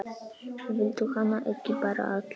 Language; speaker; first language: Icelandic; non-native, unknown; Polish